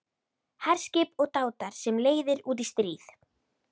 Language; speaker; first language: Icelandic; native; Icelandic